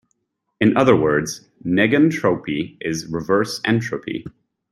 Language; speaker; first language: English; native; English